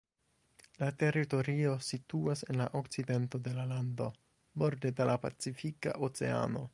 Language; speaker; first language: Esperanto; non-native, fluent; English